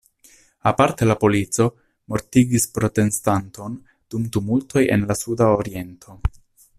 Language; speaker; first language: Esperanto; non-native, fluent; Italian